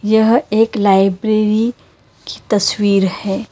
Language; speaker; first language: Hindi; non-native, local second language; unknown